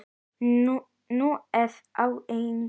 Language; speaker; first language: Icelandic; native; Icelandic